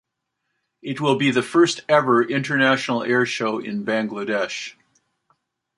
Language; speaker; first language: English; native; English